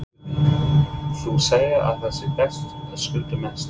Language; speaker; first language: Icelandic; non-native, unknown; English